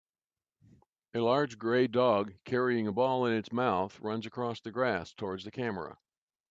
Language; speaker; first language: English; native; English